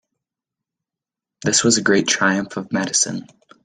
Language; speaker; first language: English; native; English